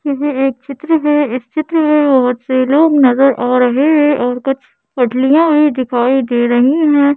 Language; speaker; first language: Hindi; native; Hindi